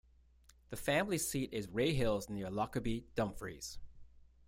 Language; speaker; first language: English; native; English